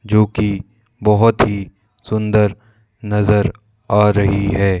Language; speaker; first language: Hindi; native; Hindi